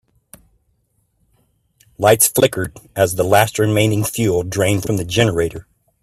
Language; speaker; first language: English; native; English